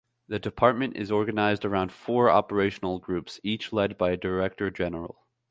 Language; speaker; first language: English; native; English